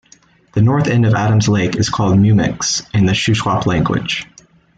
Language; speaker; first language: English; native; English